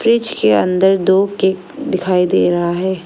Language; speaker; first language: Hindi; non-native, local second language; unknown